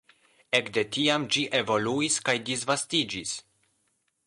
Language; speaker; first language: Esperanto; non-native, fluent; Polish